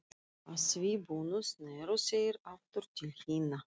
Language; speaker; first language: Icelandic; non-native, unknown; Russian